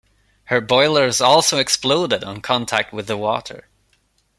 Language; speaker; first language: English; non-native, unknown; Swedish